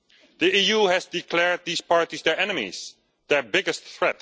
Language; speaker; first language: English; non-native, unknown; Dutch